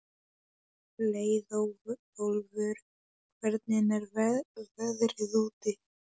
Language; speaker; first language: Icelandic; non-native, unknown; Polish